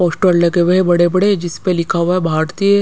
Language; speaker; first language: Hindi; non-native, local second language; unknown